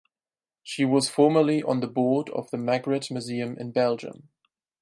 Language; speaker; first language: English; non-native, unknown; German